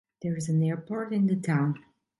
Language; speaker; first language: English; non-native, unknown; Italian